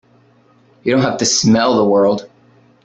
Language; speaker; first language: English; native; English